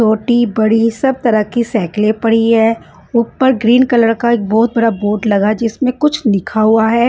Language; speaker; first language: Hindi; non-native, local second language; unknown